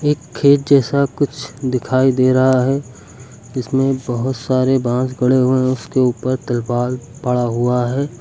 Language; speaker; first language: Hindi; native; Hindi